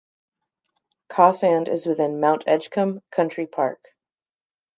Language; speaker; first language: English; native; English